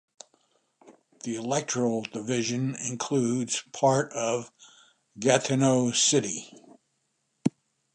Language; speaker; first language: English; native; English